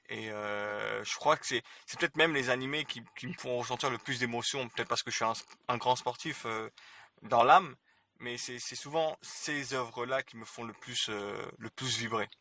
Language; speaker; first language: French; early bilingual, other home language; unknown